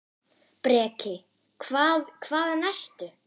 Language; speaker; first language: Icelandic; non-native, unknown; German